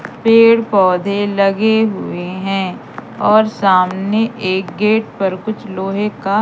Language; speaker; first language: Hindi; native; Hindi